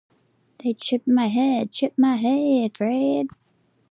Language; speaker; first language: English; native; English